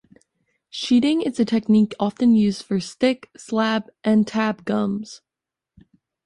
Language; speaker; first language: English; native; English